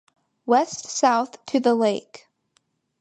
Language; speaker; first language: English; native; English